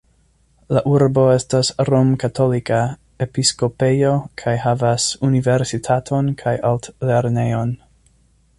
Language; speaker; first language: Esperanto; non-native, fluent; English